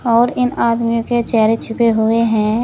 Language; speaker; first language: Hindi; native; Hindi